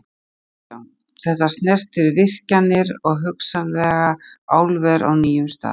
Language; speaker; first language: Icelandic; native; Icelandic